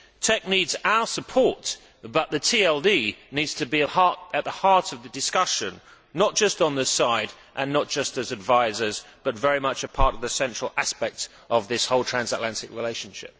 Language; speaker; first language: English; native; English